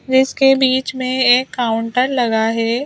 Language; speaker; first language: Hindi; native; Hindi